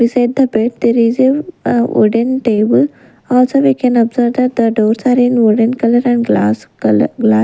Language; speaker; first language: English; non-native, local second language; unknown